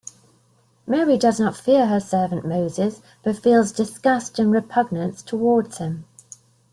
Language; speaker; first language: English; native; English